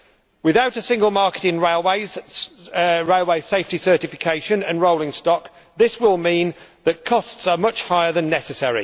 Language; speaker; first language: English; native; English